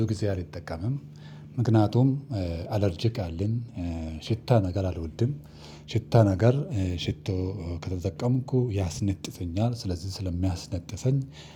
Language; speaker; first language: Amharic; non-native, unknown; Oromo